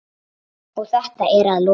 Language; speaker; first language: Icelandic; native; Icelandic